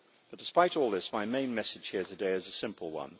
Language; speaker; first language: English; native; English